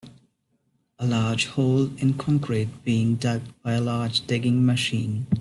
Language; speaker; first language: English; non-native, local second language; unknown